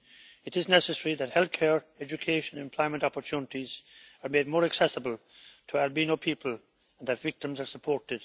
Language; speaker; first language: English; native; English